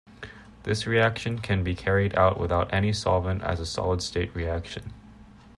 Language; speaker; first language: English; native; English